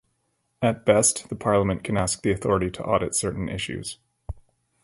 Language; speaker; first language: English; native; English